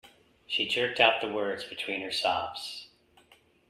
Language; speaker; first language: English; native; English